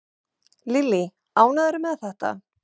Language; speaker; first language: Icelandic; non-native, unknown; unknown